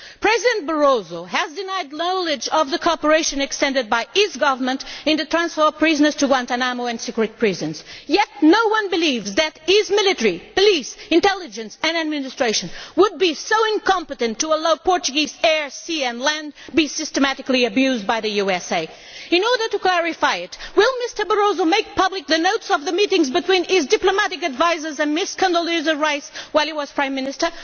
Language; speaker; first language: English; non-native, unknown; Portuguese